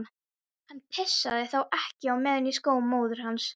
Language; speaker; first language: Icelandic; non-native, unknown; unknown